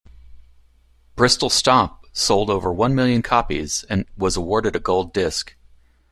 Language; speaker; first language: English; native; English